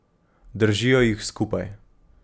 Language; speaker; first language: Slovenian; native; Slovenian